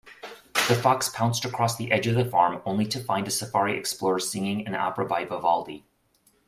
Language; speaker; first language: English; native; English